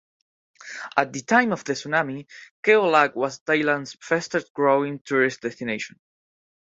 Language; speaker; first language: English; non-native, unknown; Spanish